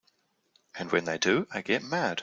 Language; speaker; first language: English; native; English